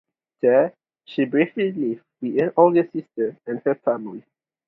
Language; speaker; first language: English; non-native, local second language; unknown